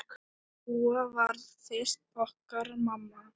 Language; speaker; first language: Icelandic; non-native, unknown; Thai